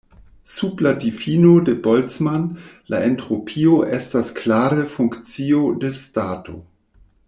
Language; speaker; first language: Esperanto; non-native, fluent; German